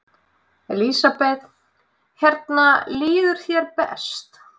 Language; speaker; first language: Icelandic; non-native, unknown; Russian